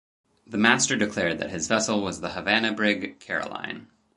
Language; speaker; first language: English; native; English